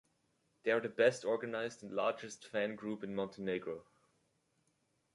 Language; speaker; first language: English; native; English